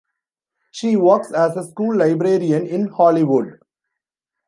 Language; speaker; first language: English; non-native, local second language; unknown